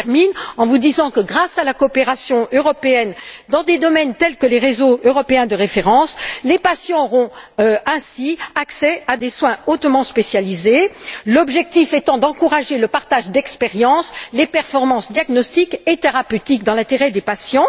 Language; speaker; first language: French; native; French